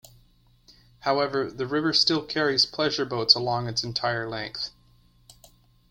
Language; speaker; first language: English; native; English